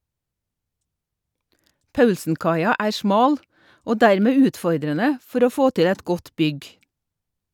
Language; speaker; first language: Norwegian; native; Norwegian